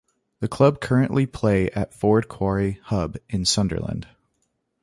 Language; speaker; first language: English; native; English